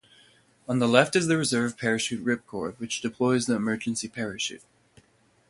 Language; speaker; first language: English; native; English